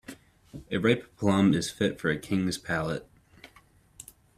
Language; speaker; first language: English; native; English